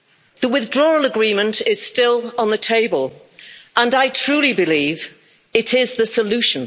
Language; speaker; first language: English; native; English